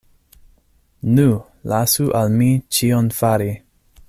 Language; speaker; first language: Esperanto; non-native, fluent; English